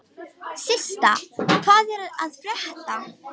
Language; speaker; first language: Icelandic; non-native, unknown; Romanian